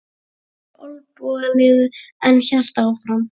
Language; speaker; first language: Icelandic; native; Icelandic